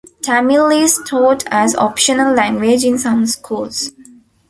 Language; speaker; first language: English; non-native, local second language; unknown